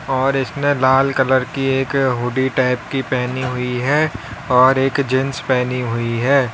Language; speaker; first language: Hindi; native; Hindi